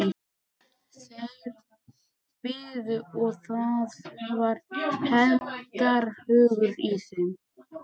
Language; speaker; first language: Icelandic; native; Icelandic